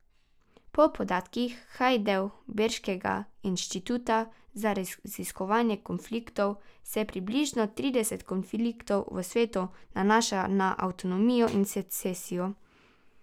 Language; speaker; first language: Slovenian; native; Slovenian